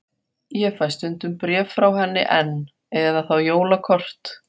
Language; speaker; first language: Icelandic; non-native, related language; Faroese